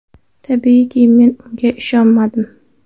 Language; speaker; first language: Uzbek; non-native, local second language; Kara-Kalpak